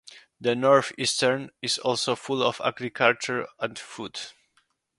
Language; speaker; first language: English; non-native, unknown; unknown